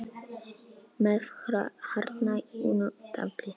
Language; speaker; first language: Icelandic; non-native, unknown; Polish